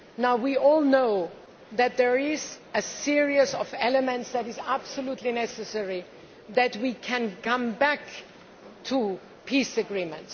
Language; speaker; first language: English; non-native, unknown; German